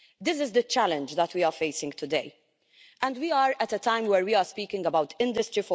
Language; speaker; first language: English; non-native, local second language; Maltese